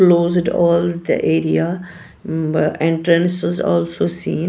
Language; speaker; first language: English; non-native, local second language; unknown